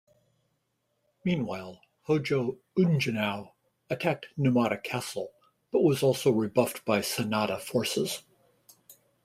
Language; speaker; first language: English; native; English